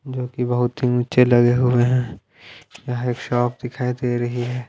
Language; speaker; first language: Hindi; non-native, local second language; Punjabi